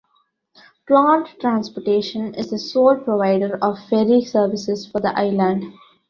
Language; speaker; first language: English; non-native, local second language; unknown